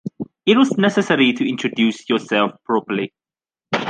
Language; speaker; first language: English; native; English